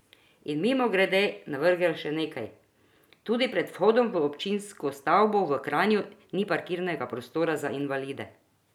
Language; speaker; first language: Slovenian; non-native, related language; Croatian